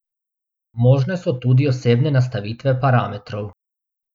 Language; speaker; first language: Slovenian; non-native, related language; Bosnian